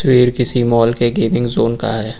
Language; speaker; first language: Hindi; native; Hindi